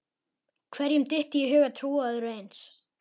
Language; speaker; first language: Icelandic; native; Icelandic